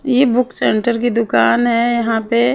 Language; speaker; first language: Hindi; non-native, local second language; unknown